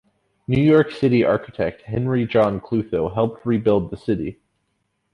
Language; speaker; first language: English; native; English